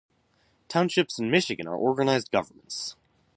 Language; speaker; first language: English; native; English